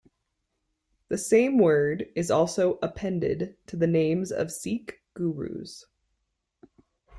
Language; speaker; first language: English; native; English